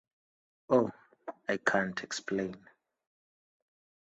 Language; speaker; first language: English; non-native, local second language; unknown